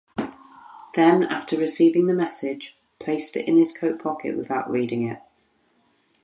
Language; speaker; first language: English; native; English